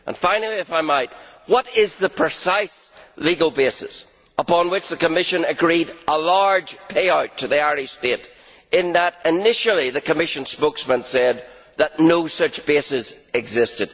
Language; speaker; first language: English; native; English